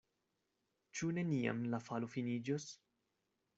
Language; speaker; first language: Esperanto; non-native, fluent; Spanish